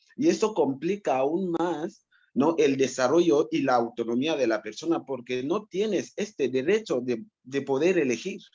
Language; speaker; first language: Spanish; non-native, local second language; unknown